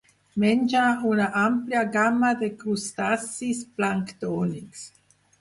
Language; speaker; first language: Catalan; non-native, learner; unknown